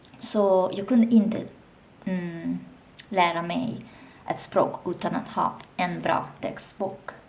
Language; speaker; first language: Swedish; non-native, learner; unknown